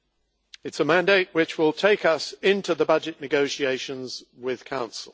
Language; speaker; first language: English; native; English